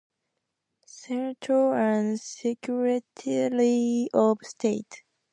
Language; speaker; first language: English; native; English